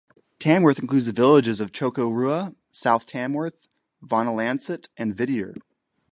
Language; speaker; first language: English; native; English